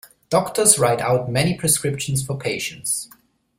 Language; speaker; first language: English; non-native, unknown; German